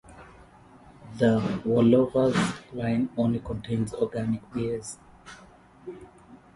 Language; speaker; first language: English; non-native, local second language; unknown